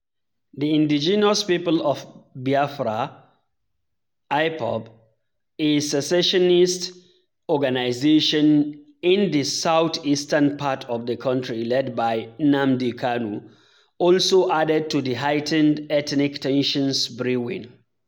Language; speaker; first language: English; non-native, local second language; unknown